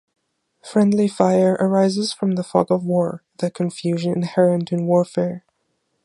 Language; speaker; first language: English; non-native, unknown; German